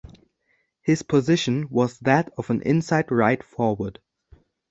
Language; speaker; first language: English; non-native, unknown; German